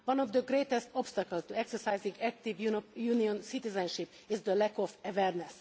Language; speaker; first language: English; non-native, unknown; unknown